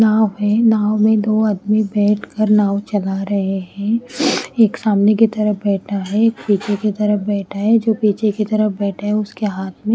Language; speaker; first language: Hindi; native; Hindi